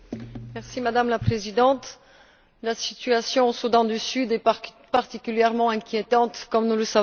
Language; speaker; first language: French; non-native, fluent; Bulgarian